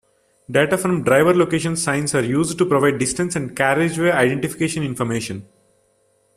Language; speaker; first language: English; non-native, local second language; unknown